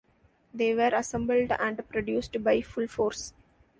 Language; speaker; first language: English; non-native, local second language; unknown